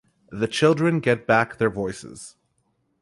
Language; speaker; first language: English; native; English